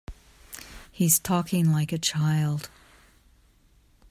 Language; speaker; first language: English; native; English